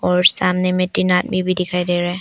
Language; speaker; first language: Hindi; non-native, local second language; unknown